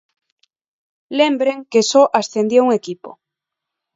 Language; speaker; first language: Galician; non-native, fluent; Spanish